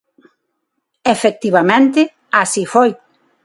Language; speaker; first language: Galician; non-native, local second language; Spanish